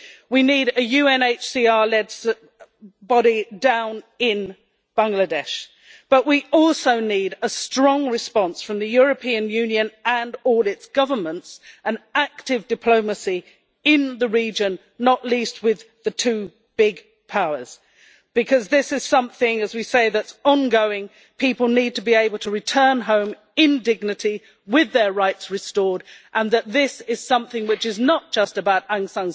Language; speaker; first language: English; native; English